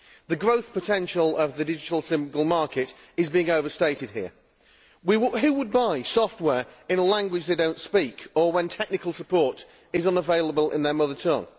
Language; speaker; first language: English; native; English